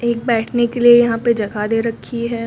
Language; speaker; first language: Hindi; native; Hindi